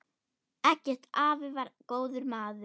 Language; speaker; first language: Icelandic; non-native, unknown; German